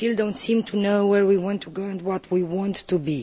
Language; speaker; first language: English; non-native, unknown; Romanian